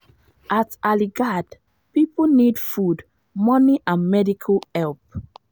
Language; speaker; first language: English; non-native, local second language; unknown